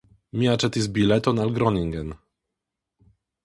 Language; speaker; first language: Esperanto; non-native, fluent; Polish